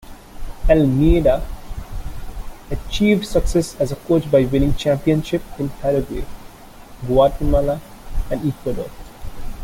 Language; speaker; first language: English; non-native, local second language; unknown